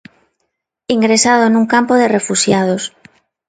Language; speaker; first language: Galician; non-native, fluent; Spanish